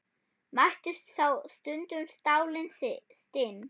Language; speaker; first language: Icelandic; non-native, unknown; German